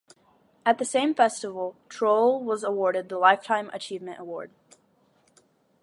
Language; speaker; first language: English; native; English